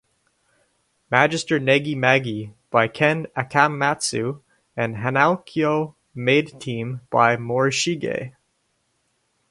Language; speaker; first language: English; native; English